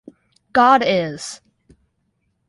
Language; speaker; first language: English; native; English